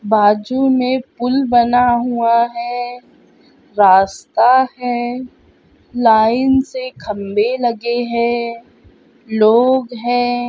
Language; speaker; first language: Hindi; non-native, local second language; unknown